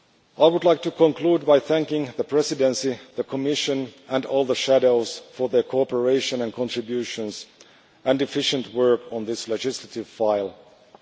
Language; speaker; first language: English; non-native, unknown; Finnish